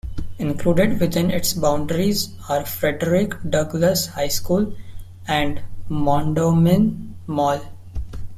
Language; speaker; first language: English; non-native, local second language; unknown